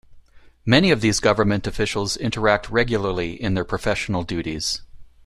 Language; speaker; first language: English; native; English